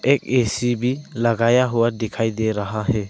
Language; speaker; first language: Hindi; early bilingual, other home language; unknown